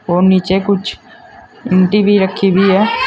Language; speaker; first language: Hindi; native; Hindi